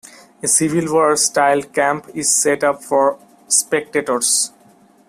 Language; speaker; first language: English; non-native, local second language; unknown